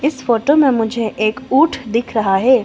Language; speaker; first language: Hindi; non-native, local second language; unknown